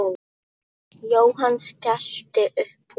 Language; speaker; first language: Icelandic; non-native, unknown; Polish